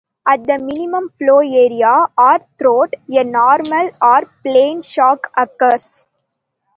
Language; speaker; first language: English; non-native, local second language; Tamil